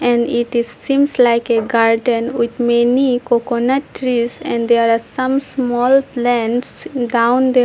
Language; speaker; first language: English; non-native, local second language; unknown